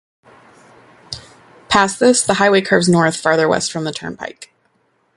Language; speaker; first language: English; native; English